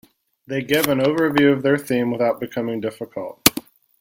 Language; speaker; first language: English; native; English